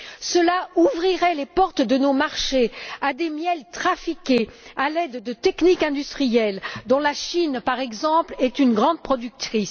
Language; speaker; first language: French; native; French